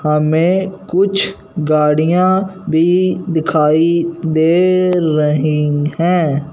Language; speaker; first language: Hindi; non-native, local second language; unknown